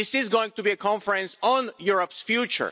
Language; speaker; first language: English; non-native, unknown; Slovak